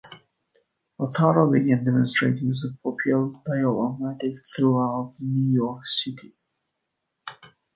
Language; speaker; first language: English; native; English